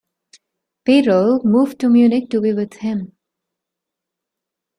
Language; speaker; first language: English; non-native, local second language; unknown